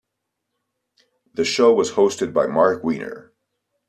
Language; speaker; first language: English; native; English